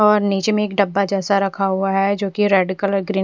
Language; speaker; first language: Hindi; non-native, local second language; Punjabi